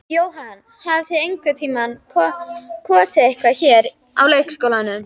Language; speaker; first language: Icelandic; native; Icelandic